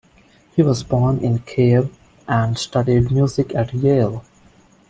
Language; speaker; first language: English; non-native, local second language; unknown